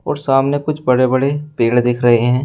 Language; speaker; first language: Hindi; native; Hindi